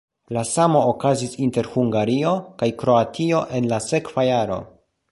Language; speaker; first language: Esperanto; non-native, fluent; Polish